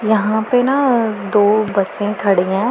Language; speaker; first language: Hindi; non-native, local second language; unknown